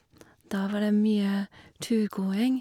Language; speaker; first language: Norwegian; non-native, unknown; English